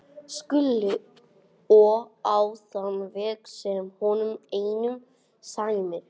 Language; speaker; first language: Icelandic; non-native, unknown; English